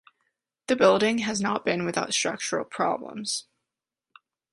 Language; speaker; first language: English; non-native, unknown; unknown